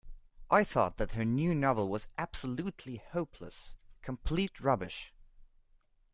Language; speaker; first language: English; non-native, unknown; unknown